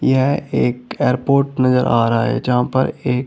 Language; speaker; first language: Hindi; native; Hindi